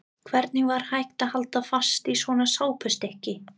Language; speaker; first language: Icelandic; non-native, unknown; English